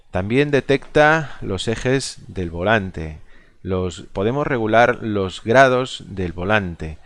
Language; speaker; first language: Spanish; non-native, local second language; Galician